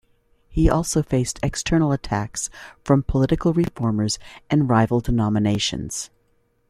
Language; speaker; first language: English; native; English